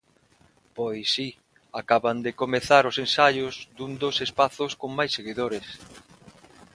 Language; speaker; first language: Galician; non-native, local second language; Spanish